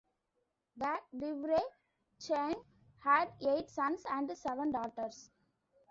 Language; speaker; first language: English; non-native, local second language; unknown